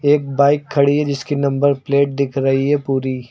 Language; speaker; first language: Hindi; native; Hindi